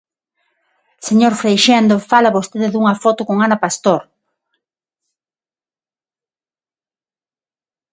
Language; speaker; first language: Galician; non-native, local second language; Spanish